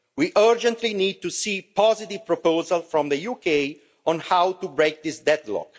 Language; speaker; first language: English; non-native, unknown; Italian